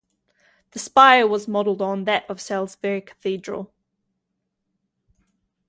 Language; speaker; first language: English; native; English